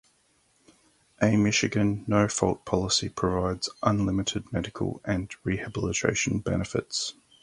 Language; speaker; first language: English; native; English